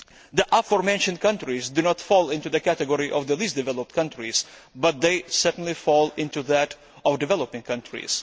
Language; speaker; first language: English; non-native, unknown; Lithuanian